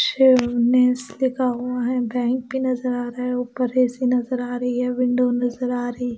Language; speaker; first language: Hindi; non-native, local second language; Punjabi